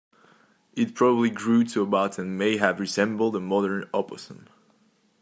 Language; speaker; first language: English; non-native, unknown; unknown